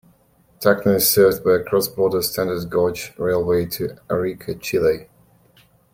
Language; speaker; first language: English; native; English